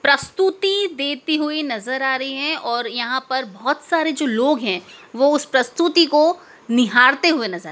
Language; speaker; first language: Hindi; native; Hindi